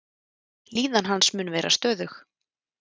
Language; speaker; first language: Icelandic; native; Icelandic